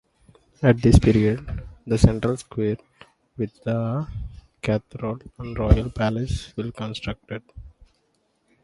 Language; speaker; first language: English; native; English